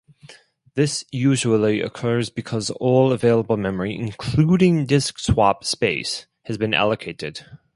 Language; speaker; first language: English; non-native, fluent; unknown